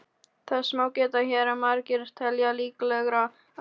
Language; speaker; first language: Icelandic; non-native, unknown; Polish